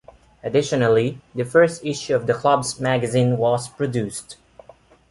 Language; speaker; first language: English; non-native, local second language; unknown